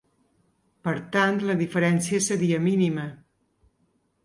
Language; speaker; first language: Catalan; native; Catalan